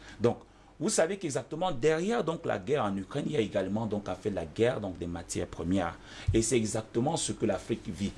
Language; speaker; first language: French; non-native, local second language; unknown